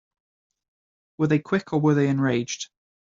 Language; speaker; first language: English; native; English